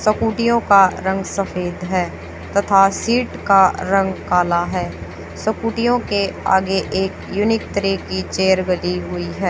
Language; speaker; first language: Hindi; native; Hindi